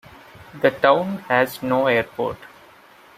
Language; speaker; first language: English; non-native, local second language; Malayalam